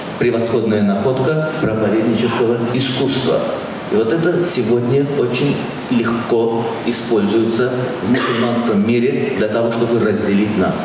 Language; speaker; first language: Russian; non-native, local second language; Azerbaijani